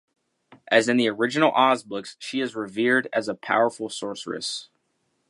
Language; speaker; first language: English; native; English